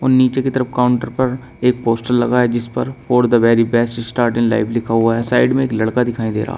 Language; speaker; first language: Hindi; native; Hindi